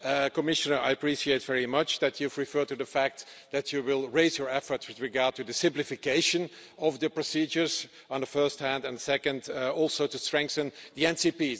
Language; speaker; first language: English; non-native, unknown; Dutch